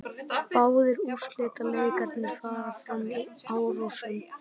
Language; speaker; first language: Icelandic; native; Icelandic